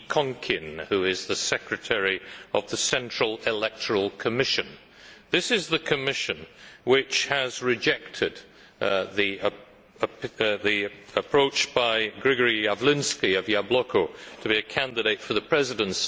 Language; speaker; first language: English; native; English